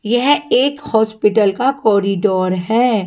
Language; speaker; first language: Hindi; non-native, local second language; Punjabi